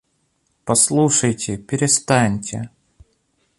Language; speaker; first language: Russian; native; Russian